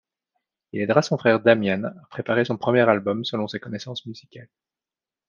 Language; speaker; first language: French; native; French